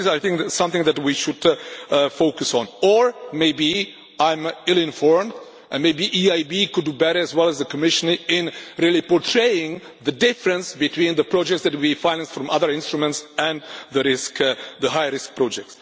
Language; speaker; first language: English; non-native, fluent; Czech